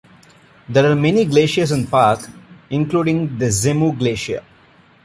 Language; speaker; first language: English; non-native, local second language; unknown